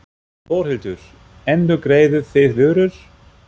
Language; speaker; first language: Icelandic; non-native, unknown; German